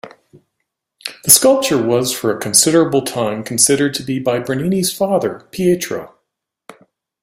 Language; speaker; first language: English; native; English